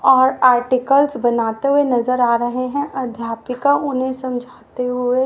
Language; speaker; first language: Hindi; native; Hindi